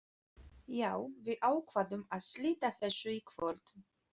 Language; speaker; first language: Icelandic; non-native, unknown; Polish